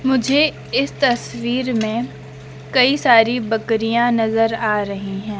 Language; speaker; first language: Hindi; native; Hindi